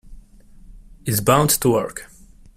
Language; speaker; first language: English; non-native, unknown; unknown